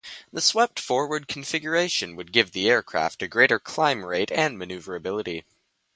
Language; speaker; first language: English; native; English